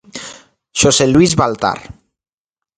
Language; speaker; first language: Galician; native; Galician